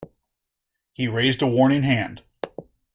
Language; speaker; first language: English; native; English